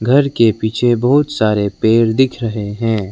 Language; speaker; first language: Hindi; non-native, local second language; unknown